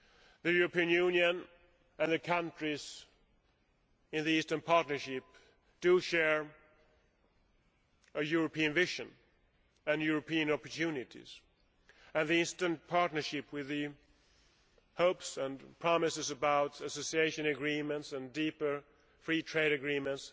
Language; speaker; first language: English; non-native, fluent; Swedish